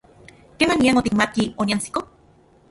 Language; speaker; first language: Central Puebla Nahuatl; non-native, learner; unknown